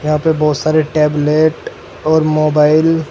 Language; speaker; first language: Hindi; native; Hindi